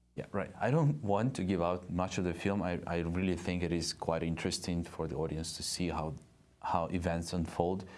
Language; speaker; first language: English; non-native, fluent; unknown